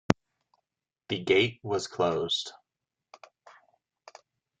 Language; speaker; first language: English; native; English